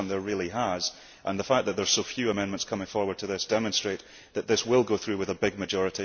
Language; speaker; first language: English; early bilingual, heritage; English